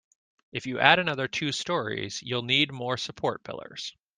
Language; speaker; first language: English; native; English